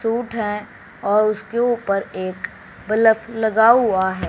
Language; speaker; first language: Hindi; native; Hindi